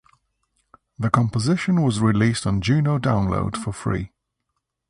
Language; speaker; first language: English; native; English